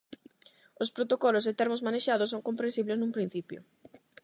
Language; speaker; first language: Galician; non-native, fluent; Spanish